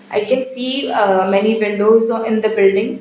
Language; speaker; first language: English; non-native, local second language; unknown